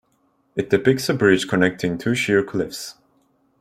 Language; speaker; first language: English; non-native, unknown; Turkish